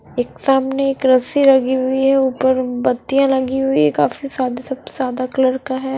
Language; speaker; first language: Hindi; non-native, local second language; Punjabi